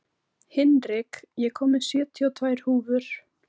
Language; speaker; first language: Icelandic; native; Icelandic